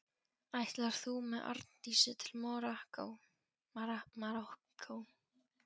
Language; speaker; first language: Icelandic; non-native, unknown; Polish